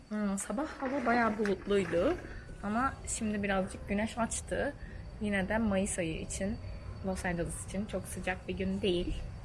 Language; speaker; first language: Turkish; native; Turkish